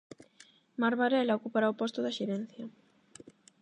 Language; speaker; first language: Galician; non-native, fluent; Spanish